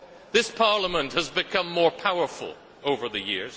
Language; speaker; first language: English; native; English